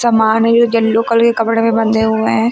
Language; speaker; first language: Hindi; native; Hindi